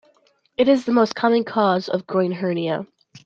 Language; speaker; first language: English; native; English